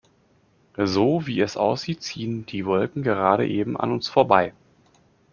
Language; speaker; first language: German; native; German